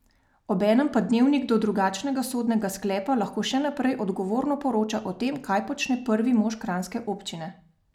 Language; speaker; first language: Slovenian; native; Slovenian